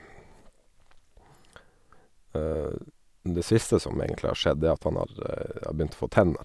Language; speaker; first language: Norwegian; native; Norwegian